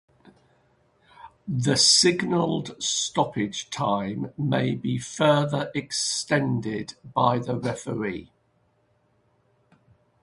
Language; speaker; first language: English; native; English